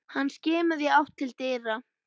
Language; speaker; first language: Icelandic; native; Icelandic